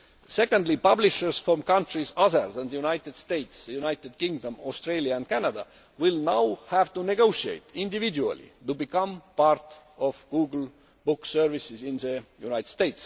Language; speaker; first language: English; non-native, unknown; Estonian